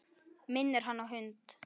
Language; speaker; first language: Icelandic; native; Icelandic